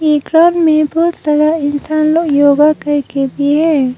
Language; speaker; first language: Hindi; non-native, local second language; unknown